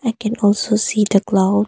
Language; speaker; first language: English; non-native, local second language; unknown